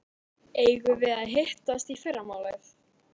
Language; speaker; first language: Icelandic; native; Icelandic